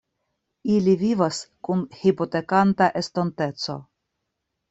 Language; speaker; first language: Esperanto; non-native, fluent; Russian